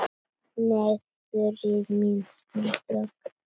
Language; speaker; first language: Icelandic; non-native, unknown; Latvian